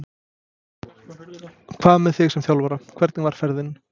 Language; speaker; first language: Icelandic; non-native, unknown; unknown